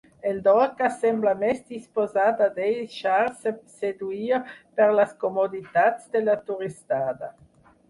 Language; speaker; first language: Catalan; non-native, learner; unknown